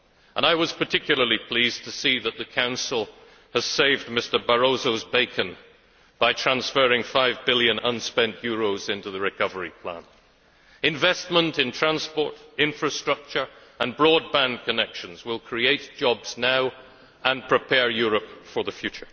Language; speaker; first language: English; native; English